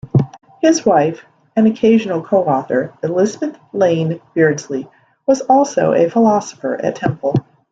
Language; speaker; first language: English; native; English